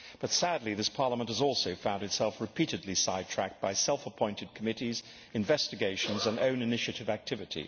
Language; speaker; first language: English; native; English